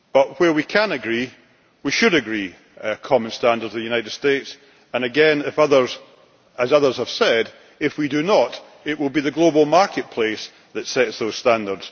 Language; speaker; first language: English; native; English